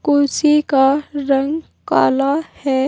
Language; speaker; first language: Hindi; native; Hindi